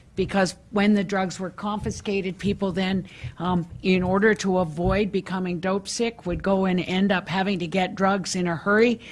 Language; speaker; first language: English; native; English